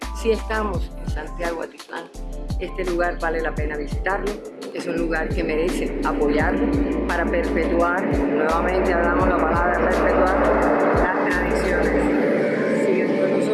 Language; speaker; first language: Spanish; native; Spanish